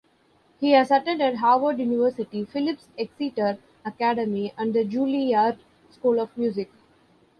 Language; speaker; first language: English; non-native, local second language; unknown